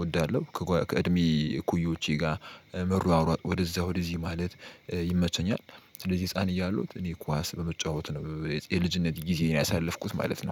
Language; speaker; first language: Amharic; native; Amharic